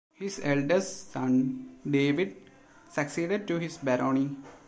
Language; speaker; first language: English; non-native, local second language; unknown